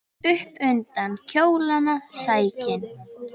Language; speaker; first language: Icelandic; native; Icelandic